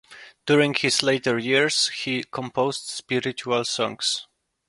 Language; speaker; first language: English; non-native, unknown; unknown